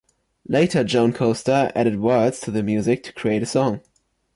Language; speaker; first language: English; non-native, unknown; German